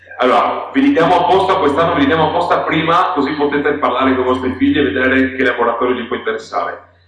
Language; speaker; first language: Italian; non-native, fluent; Polish